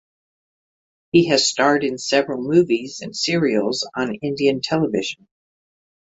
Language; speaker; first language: English; native; English